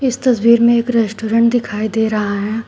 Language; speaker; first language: Hindi; native; Hindi